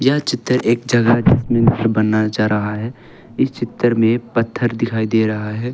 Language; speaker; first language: Hindi; non-native, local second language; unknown